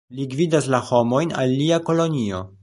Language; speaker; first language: Esperanto; non-native, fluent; Polish